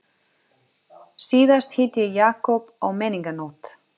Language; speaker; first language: Icelandic; non-native, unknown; Portuguese